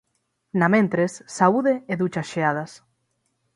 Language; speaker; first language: Galician; native; Galician